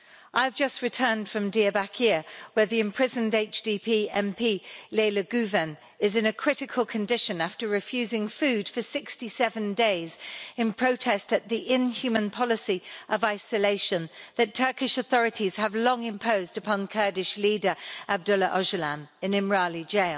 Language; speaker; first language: English; native; English